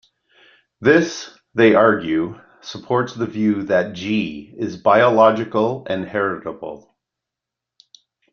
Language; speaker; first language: English; native; English